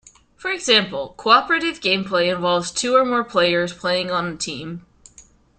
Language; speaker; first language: English; native; English